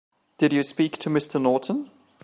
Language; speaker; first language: English; native; English